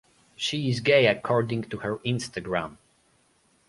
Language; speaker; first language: English; non-native, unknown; Polish